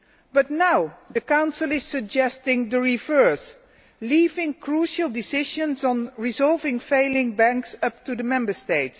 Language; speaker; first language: English; non-native, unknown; Dutch